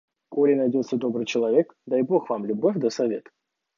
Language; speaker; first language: Russian; native; Russian